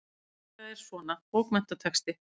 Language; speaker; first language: Icelandic; native; Icelandic